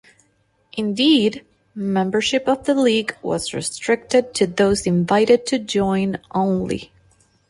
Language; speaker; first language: English; non-native, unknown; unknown